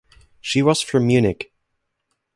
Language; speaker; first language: English; non-native, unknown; German